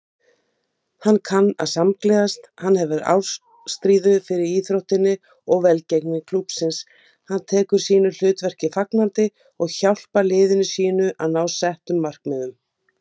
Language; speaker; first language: Icelandic; native; Icelandic